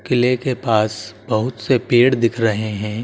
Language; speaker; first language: Hindi; native; Hindi